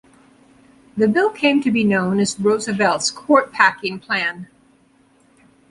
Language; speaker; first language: English; native; English